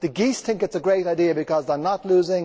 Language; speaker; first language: English; native; English